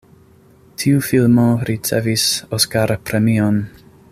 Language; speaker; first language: Esperanto; non-native, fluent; English